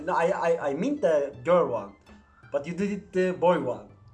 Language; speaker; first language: English; non-native, fluent; Turkish